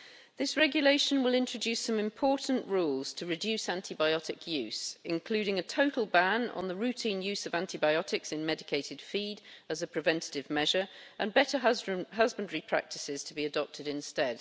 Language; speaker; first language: English; native; English